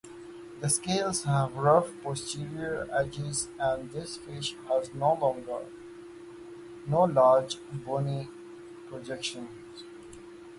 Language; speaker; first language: English; native; English